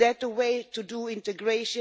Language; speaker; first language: English; non-native, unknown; Swedish